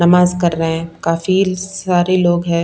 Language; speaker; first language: Hindi; non-native, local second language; Punjabi